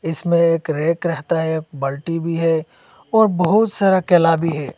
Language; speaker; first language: Hindi; non-native, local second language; Bangla